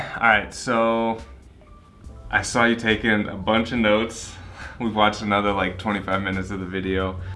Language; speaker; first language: English; native; English